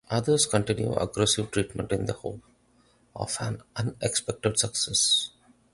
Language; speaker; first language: English; non-native, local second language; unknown